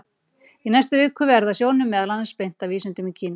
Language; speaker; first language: Icelandic; native; Icelandic